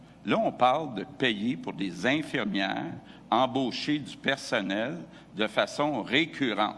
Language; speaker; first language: French; native; French